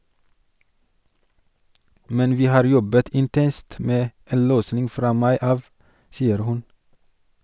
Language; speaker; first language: Norwegian; non-native, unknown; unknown